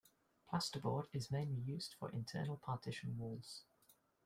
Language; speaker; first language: English; native; English